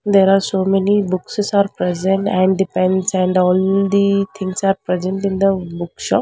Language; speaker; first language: English; non-native, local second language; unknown